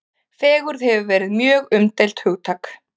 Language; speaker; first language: Icelandic; native; Icelandic